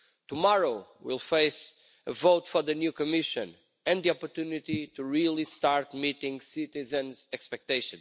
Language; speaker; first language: English; non-native, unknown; Portuguese